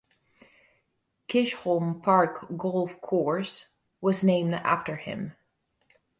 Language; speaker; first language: English; non-native, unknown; Catalan